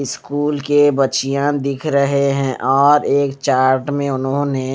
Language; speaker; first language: Hindi; non-native, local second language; Punjabi